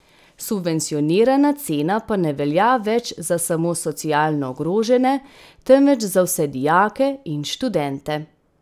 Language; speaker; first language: Slovenian; native; Slovenian